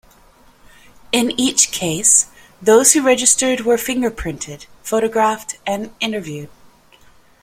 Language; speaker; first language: English; native; English